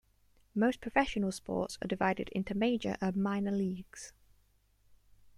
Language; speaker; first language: English; native; English